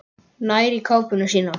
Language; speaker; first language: Icelandic; native; Icelandic